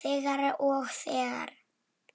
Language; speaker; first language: Icelandic; non-native, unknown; Polish